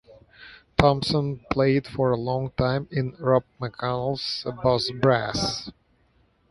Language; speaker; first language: English; native; English